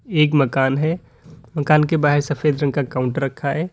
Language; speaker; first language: Hindi; native; Hindi